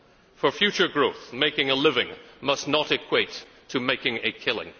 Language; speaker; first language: English; native; English